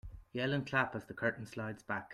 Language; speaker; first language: English; native; English